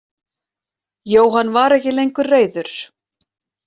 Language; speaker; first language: Icelandic; native; Icelandic